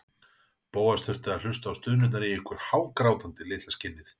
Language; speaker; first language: Icelandic; native; Icelandic